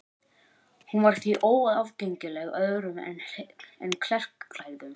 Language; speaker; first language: Icelandic; native; Icelandic